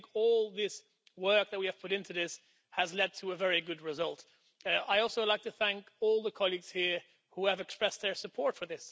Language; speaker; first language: English; non-native, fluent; Dutch